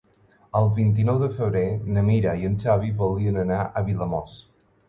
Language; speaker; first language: Catalan; non-native, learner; Spanish